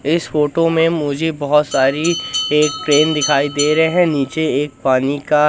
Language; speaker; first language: Hindi; native; Hindi